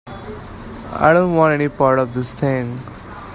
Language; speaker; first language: English; non-native, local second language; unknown